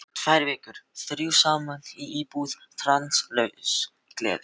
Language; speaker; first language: Icelandic; non-native, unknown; Filipino